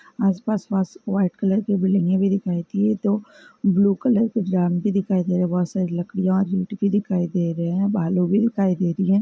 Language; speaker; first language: Hindi; non-native, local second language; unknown